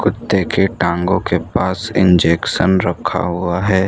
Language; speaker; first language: Hindi; non-native, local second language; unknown